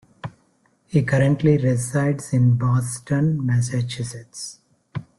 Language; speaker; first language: English; non-native, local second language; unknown